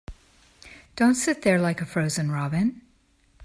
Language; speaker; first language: English; native; English